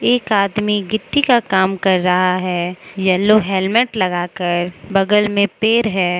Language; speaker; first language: Hindi; non-native, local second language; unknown